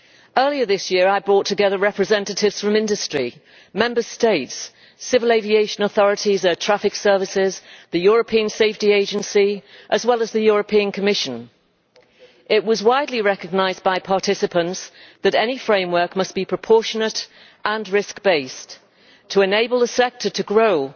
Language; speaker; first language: English; native; English